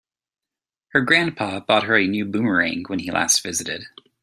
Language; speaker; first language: English; native; English